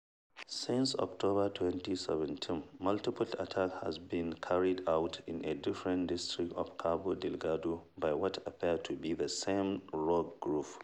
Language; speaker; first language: English; non-native, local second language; Hausa